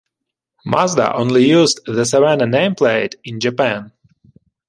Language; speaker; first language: English; non-native, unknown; Ukrainian